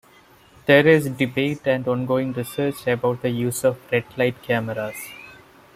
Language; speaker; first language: English; non-native, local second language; Malayalam